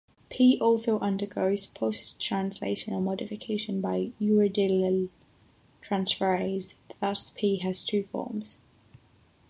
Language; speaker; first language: English; non-native, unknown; Catalan